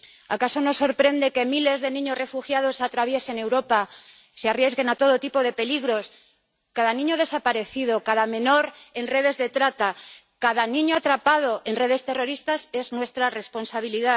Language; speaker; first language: Spanish; native; Spanish